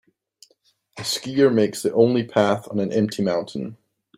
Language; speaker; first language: English; native; English